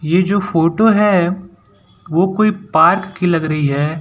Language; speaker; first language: Hindi; non-native, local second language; Gujarati